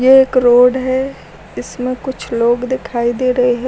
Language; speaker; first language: Hindi; native; Hindi